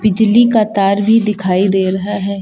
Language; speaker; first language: Hindi; native; Hindi